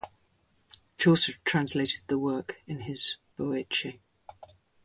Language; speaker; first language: English; native; English